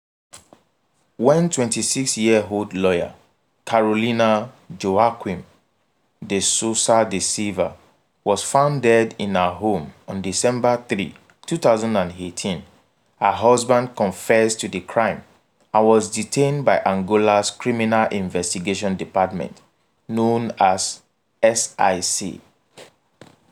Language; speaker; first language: English; non-native, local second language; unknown